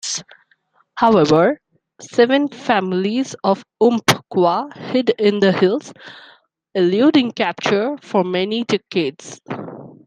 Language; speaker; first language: English; non-native, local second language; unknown